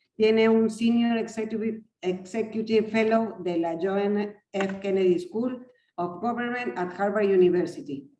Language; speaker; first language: Spanish; native; Spanish